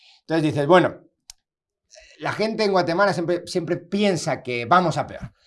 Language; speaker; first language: Spanish; native; Spanish